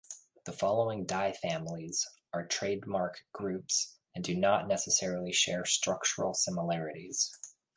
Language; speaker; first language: English; native; English